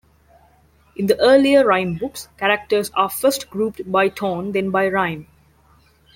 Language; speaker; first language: English; non-native, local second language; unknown